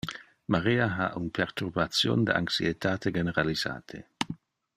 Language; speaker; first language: Interlingua; non-native, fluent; Dutch